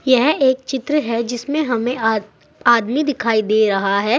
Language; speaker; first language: Hindi; native; Hindi